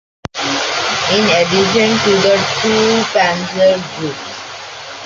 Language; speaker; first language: English; non-native, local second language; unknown